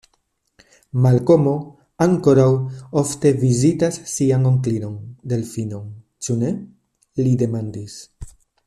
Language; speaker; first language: Esperanto; non-native, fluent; Spanish